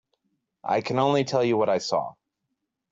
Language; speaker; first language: English; native; English